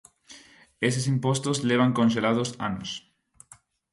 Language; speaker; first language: Galician; non-native, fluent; Spanish